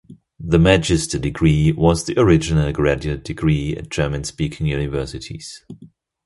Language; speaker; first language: English; non-native, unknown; German